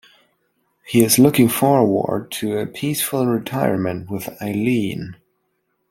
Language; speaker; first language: English; non-native, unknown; German